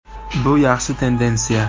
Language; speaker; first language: Uzbek; native; Uzbek